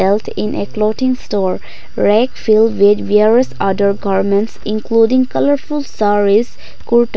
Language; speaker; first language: English; non-native, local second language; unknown